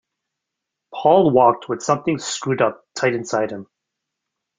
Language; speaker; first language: English; native; English